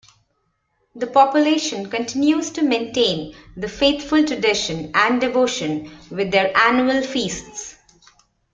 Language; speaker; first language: English; non-native, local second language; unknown